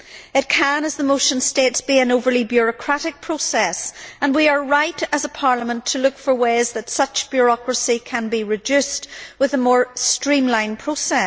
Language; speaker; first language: English; native; English